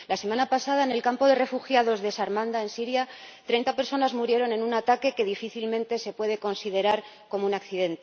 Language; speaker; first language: Spanish; native; Spanish